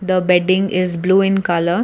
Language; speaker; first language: English; non-native, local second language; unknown